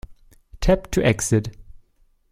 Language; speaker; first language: English; non-native, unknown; German